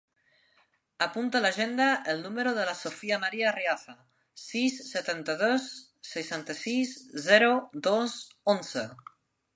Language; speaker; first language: Catalan; non-native, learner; Spanish